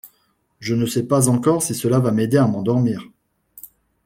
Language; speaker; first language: French; non-native, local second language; Malagasy